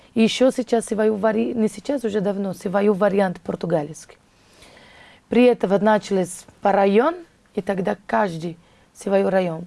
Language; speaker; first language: Russian; non-native, fluent; Portuguese